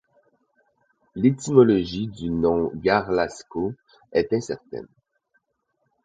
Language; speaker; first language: French; native; French